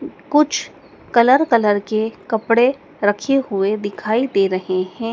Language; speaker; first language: Hindi; native; Hindi